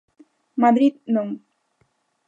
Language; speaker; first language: Galician; native; Galician